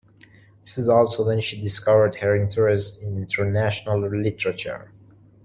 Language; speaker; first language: English; non-native, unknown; Persian